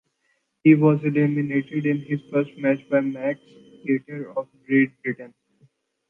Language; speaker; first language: English; non-native, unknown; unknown